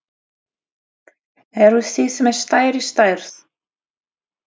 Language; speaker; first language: Icelandic; non-native, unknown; Russian